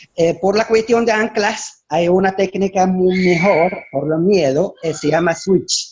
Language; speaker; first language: Spanish; non-native, fluent; Arabic